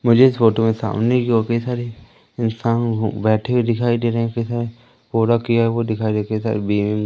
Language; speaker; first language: Hindi; native; Hindi